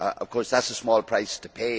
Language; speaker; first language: English; native; English